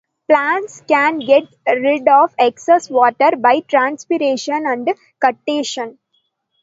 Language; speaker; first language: English; non-native, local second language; Tamil